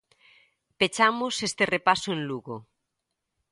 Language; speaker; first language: Galician; native; Galician